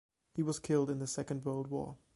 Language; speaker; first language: English; non-native, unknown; German